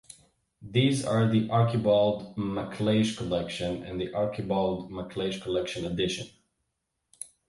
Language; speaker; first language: English; native; English